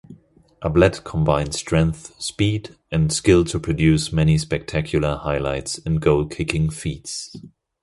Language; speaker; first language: English; non-native, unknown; German